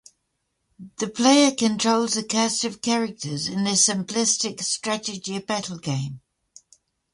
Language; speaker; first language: English; native; English